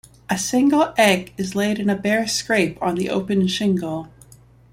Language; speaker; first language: English; native; English